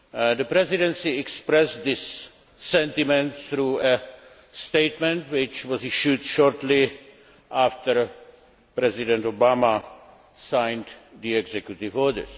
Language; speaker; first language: English; non-native, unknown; Czech